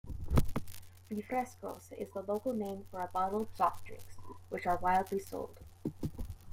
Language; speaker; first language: English; native; English